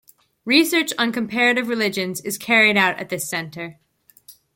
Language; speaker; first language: English; native; English